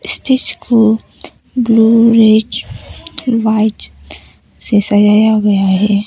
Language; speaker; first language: Hindi; non-native, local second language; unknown